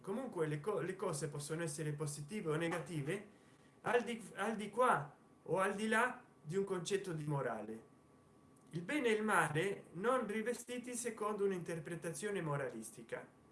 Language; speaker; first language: Italian; native; Italian